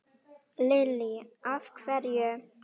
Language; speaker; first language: Icelandic; non-native, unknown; Indonesian